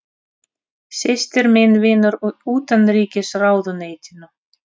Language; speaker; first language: Icelandic; non-native, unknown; Russian